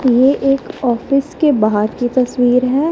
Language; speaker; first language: Hindi; non-native, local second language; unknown